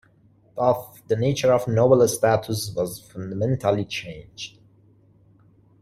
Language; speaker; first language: English; non-native, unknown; Persian